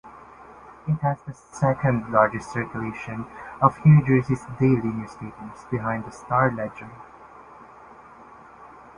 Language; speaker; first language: English; non-native, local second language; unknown